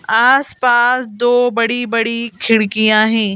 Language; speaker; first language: Hindi; native; Hindi